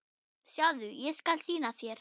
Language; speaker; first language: Icelandic; non-native, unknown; German